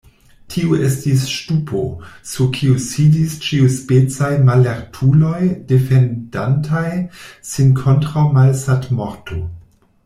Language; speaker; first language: Esperanto; non-native, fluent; German